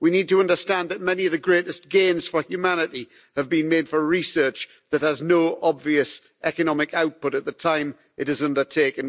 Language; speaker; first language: English; native; English